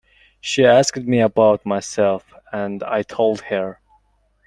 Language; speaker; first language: English; non-native, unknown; Mongolian